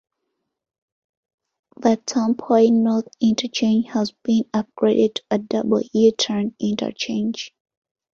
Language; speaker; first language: English; non-native, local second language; Ganda